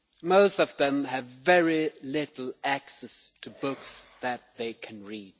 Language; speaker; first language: English; non-native, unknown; Swedish